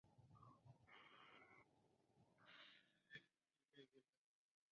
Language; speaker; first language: English; non-native, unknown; Spanish